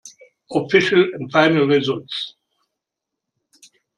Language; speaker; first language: English; non-native, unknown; German